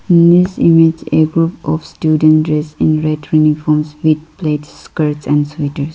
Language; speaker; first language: English; non-native, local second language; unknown